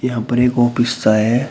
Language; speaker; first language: Hindi; native; Hindi